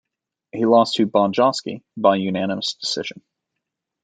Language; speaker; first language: English; native; English